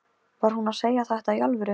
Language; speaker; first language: Icelandic; non-native, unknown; Polish